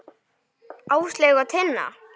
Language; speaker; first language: Icelandic; native; Icelandic